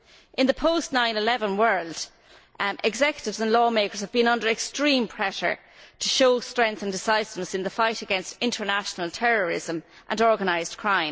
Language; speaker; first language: English; native; English